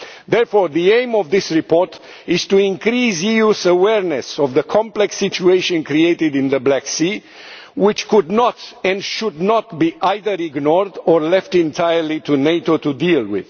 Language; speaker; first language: English; non-native, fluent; Romanian